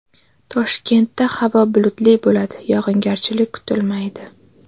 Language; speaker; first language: Uzbek; native; Uzbek